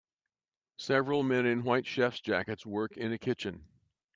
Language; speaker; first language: English; native; English